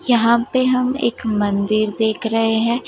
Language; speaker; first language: Hindi; non-native, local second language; Gujarati